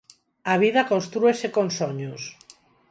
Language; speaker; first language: Galician; non-native, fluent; Spanish